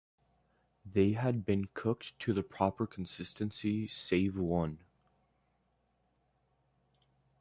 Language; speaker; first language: English; native; English